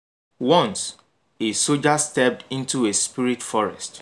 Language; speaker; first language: English; non-native, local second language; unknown